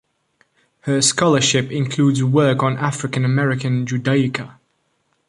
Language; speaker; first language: English; non-native, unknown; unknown